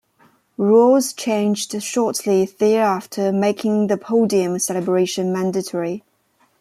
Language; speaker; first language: English; non-native, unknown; Chinese